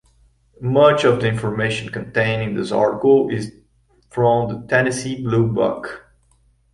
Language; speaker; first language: English; non-native, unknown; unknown